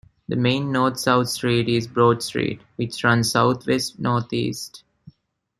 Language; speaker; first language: English; non-native, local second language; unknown